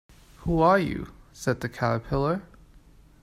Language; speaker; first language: English; non-native, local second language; Cantonese